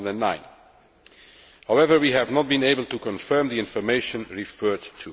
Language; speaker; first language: English; non-native, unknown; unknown